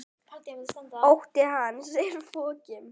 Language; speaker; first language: Icelandic; native; Icelandic